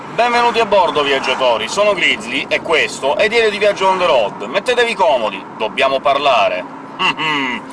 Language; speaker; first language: Italian; native; Italian